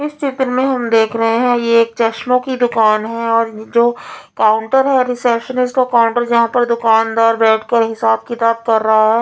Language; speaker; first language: Hindi; non-native, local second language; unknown